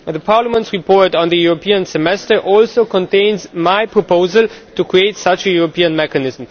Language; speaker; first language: English; non-native, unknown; Romanian